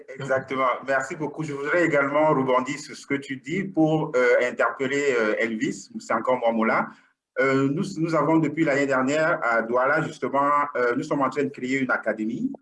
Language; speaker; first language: French; non-native, local second language; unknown